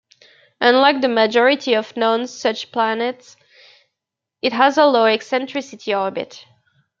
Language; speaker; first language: English; native; English